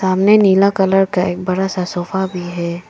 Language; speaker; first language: Hindi; non-native, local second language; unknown